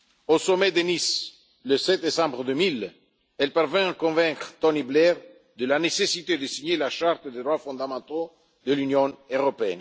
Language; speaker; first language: French; non-native, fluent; Italian